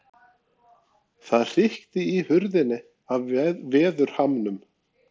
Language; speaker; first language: Icelandic; non-native, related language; Norwegian